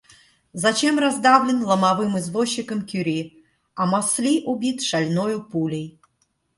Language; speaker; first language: Russian; native; Russian